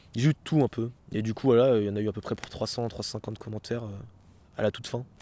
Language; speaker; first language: French; native; French